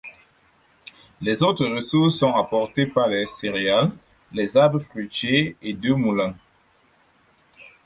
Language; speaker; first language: French; non-native, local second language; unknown